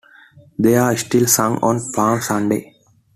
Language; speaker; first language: English; non-native, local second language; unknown